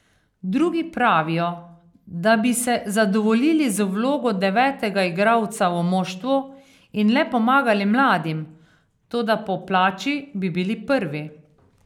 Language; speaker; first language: Slovenian; native; Slovenian